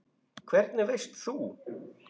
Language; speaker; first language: Icelandic; native; Icelandic